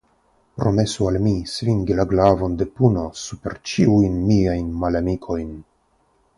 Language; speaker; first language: Esperanto; non-native, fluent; Russian